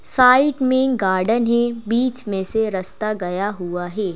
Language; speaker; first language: Hindi; native; Hindi